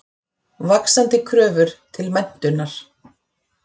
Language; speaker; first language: Icelandic; native; Icelandic